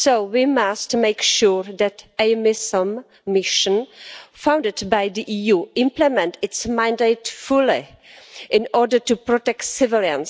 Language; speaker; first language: English; non-native, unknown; Czech